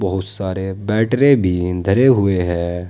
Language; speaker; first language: Hindi; native; Hindi